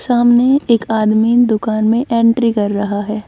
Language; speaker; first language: Hindi; native; Hindi